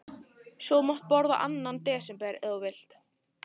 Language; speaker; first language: Icelandic; non-native, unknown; Italian